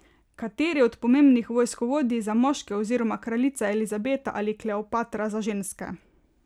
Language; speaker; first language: Slovenian; native; Slovenian